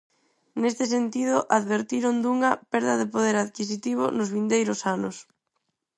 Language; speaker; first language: Galician; non-native, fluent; Spanish